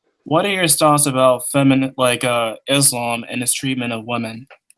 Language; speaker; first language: English; native; English